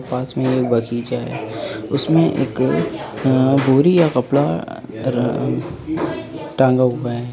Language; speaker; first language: Hindi; native; Hindi